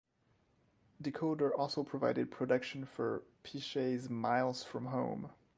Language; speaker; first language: English; non-native, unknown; French